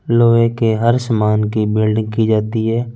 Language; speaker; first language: Hindi; non-native, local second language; Punjabi